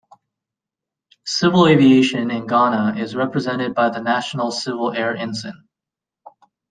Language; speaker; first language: English; native; English